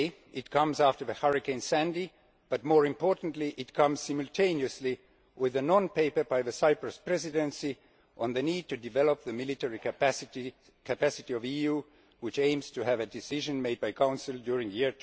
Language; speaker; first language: English; non-native, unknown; Estonian